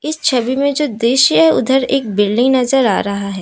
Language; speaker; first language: Hindi; non-native, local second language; Assamese